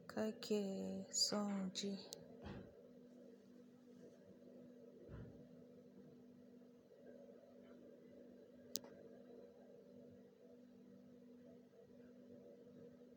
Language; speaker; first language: Hausa; native; Hausa